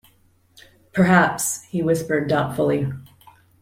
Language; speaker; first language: English; native; English